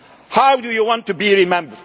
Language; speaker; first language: English; non-native, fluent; Dutch